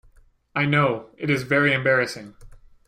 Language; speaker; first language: English; native; English